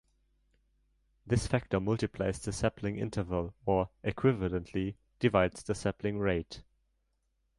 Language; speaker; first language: English; non-native, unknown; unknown